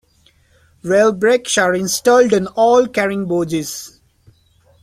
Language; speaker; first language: English; non-native, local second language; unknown